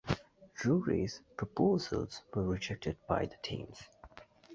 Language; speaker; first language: English; native; English